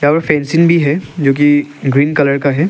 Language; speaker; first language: Hindi; non-native, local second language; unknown